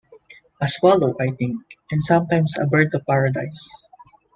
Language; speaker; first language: English; non-native, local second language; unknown